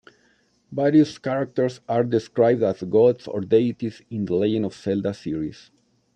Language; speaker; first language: English; non-native, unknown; Spanish